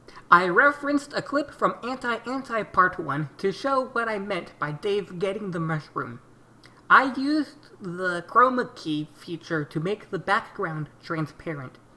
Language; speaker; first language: English; native; English